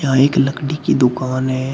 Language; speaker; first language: Hindi; native; Hindi